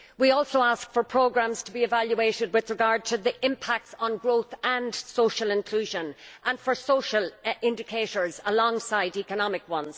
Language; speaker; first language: English; native; English